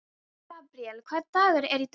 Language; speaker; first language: Icelandic; non-native, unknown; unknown